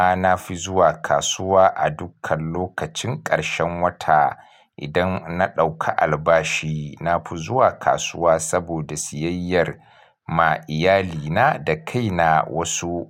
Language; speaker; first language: Hausa; native; Hausa